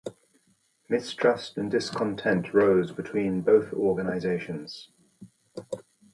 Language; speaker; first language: English; native; English